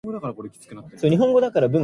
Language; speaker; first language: English; native; English